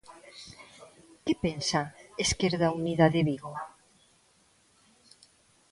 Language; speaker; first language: Galician; non-native, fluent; Spanish